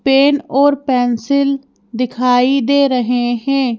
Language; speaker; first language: Hindi; native; Hindi